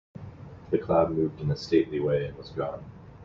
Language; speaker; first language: English; native; English